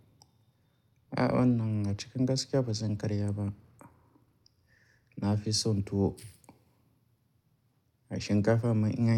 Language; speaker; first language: Hausa; native; Hausa